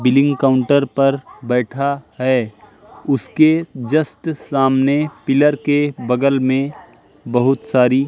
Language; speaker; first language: Hindi; native; Hindi